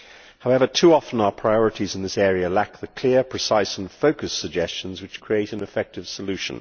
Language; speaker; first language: English; native; English